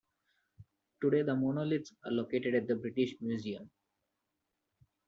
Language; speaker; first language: English; non-native, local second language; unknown